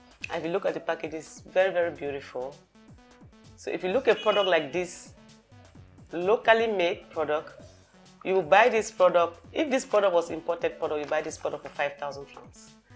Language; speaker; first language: English; non-native, local second language; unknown